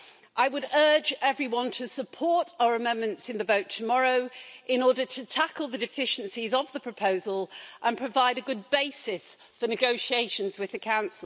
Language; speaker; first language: English; native; English